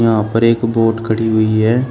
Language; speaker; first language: Hindi; native; Hindi